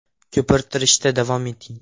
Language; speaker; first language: Uzbek; non-native, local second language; Russian